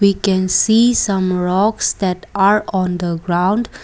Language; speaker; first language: English; non-native, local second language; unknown